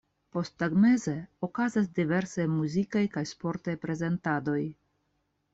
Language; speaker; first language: Esperanto; non-native, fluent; Russian